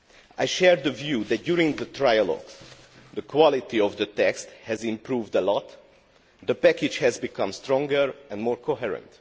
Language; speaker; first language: English; non-native, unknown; Hungarian